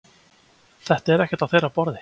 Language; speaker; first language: Icelandic; native; Icelandic